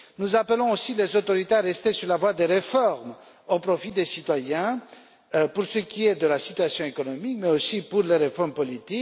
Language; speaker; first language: French; non-native, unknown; Romanian